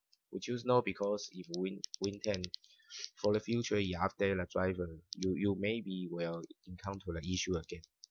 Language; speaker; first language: English; non-native, learner; Chinese